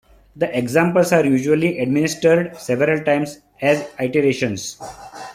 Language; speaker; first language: English; non-native, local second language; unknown